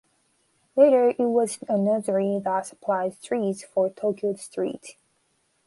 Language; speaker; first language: English; non-native, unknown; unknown